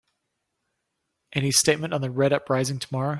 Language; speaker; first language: English; native; English